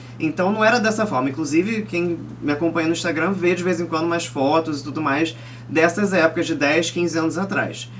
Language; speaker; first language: Portuguese; early bilingual, other home language; Chinese